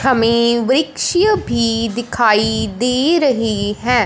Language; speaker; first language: Hindi; non-native, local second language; Punjabi